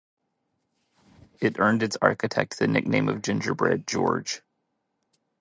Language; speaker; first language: English; native; English